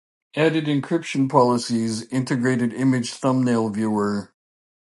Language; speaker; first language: English; native; English